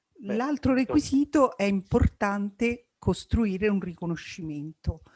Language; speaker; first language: Italian; native; Italian